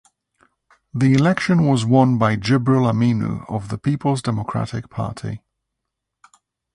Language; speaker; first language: English; native; English